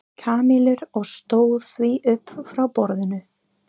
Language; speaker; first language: Icelandic; non-native, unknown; English